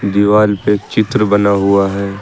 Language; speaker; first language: Hindi; native; Hindi